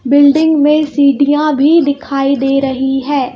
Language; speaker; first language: Hindi; native; Hindi